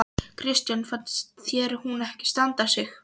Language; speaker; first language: Icelandic; non-native, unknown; Polish